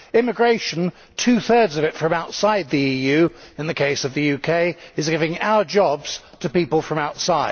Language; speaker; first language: English; native; English